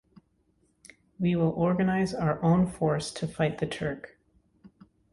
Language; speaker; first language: English; native; English